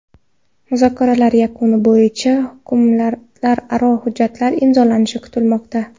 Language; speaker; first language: Uzbek; non-native, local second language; Kara-Kalpak